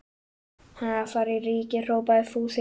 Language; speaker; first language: Icelandic; native; Icelandic